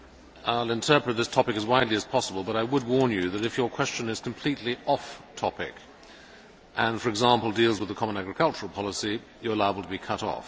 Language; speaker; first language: English; native; English